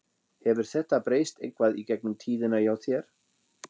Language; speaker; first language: Icelandic; non-native, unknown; German